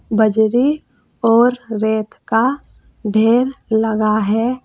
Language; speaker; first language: Hindi; native; Hindi